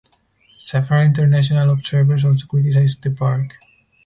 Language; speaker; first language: English; non-native, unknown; Spanish